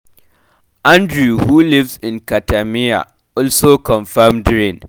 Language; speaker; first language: English; non-native, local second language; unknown